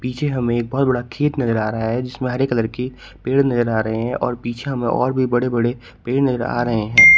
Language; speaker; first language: Hindi; native; Hindi